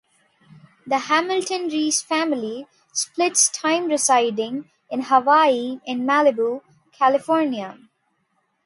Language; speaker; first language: English; non-native, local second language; Telugu